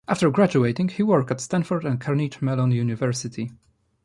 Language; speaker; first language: English; non-native, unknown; Polish